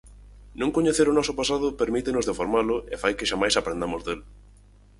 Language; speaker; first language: Galician; native; Galician